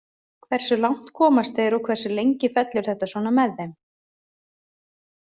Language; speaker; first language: Icelandic; native; Icelandic